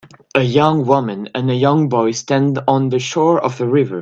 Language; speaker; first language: English; non-native, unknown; French